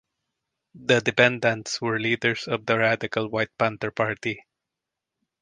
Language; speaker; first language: English; non-native, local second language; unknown